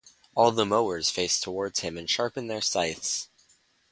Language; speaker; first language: English; native; English